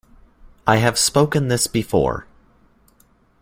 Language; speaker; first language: English; native; English